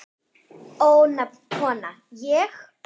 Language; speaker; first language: Icelandic; non-native, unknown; German